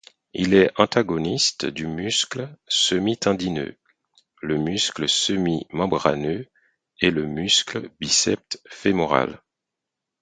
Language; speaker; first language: French; non-native, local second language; Haitian Creole